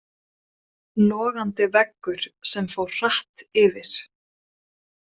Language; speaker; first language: Icelandic; non-native, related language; Swedish